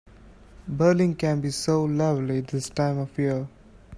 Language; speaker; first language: English; non-native, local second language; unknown